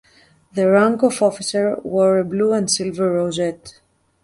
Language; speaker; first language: English; native; English